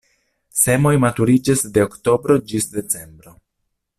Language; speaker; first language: Esperanto; non-native, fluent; Italian